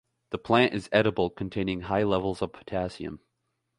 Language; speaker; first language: English; native; English